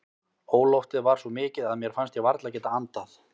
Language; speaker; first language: Icelandic; native; Icelandic